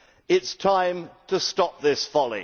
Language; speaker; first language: English; native; English